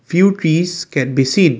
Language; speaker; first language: English; non-native, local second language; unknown